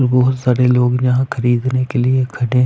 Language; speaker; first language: Hindi; non-native, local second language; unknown